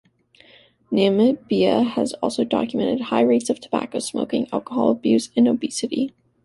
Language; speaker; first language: English; native; English